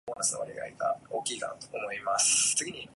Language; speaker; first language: English; non-native, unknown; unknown